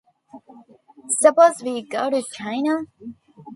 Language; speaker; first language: English; non-native, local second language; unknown